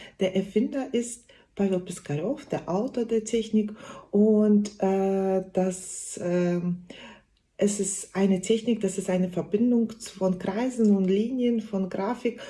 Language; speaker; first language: German; non-native, fluent; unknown